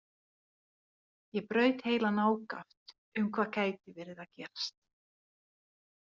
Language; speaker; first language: Icelandic; non-native, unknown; Finnish